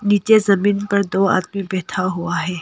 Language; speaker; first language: Hindi; non-native, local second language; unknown